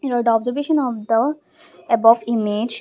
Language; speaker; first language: English; non-native, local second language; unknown